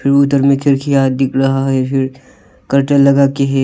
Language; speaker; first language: Hindi; non-native, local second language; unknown